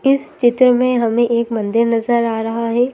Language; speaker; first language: Hindi; native; Hindi